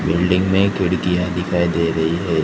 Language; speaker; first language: Hindi; non-native, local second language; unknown